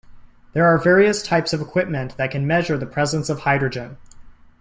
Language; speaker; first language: English; native; English